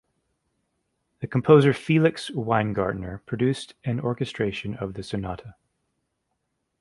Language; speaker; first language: English; native; English